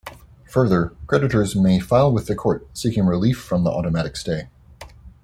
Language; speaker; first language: English; native; English